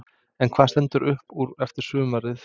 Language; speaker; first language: Icelandic; non-native, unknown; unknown